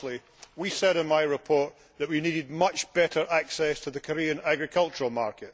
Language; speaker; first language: English; native; English